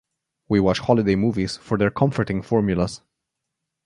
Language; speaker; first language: English; non-native, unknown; Slovenian